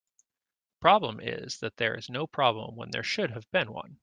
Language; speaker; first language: English; native; English